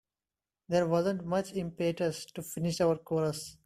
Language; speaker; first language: English; non-native, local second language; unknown